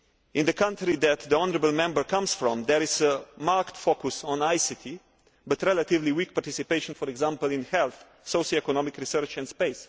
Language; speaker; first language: English; non-native, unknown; Slovenian